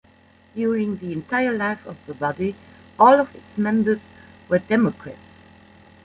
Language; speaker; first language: English; non-native, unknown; German